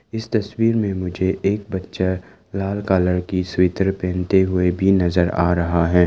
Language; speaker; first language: Hindi; non-native, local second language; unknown